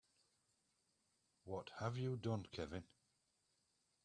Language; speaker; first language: English; native; English